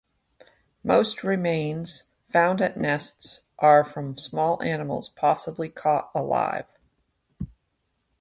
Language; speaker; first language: English; native; English